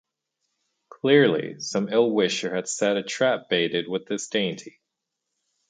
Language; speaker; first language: English; native; English